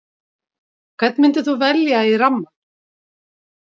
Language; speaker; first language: Icelandic; native; Icelandic